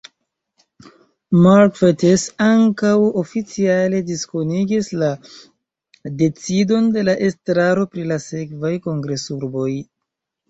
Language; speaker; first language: Esperanto; non-native, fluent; Chinese